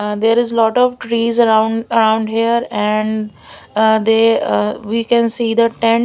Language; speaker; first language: English; non-native, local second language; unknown